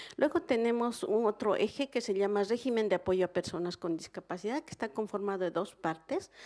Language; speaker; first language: Spanish; native; Spanish